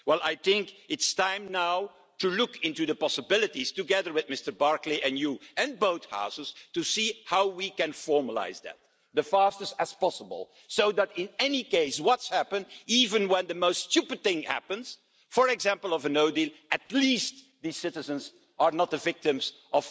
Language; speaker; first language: English; non-native, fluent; Dutch